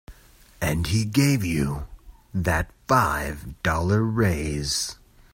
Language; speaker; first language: English; native; English